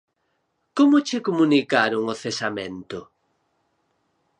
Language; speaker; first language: Galician; native; Galician